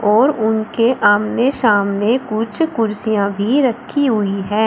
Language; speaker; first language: Hindi; native; Hindi